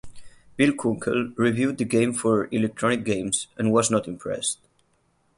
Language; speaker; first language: English; non-native, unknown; Catalan